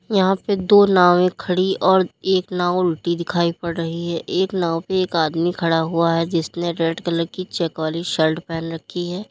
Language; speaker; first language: Hindi; native; Hindi